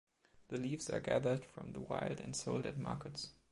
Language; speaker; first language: English; non-native, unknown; German